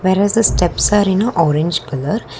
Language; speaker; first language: English; non-native, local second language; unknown